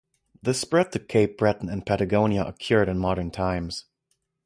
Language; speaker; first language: English; non-native, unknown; German